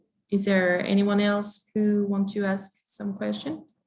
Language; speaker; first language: English; non-native, fluent; French